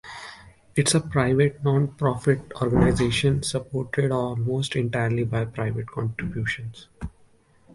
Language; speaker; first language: English; non-native, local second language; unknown